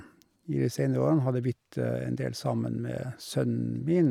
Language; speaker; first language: Norwegian; native; Norwegian